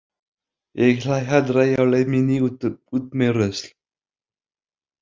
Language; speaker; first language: Icelandic; non-native, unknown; French